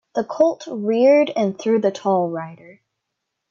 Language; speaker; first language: English; native; English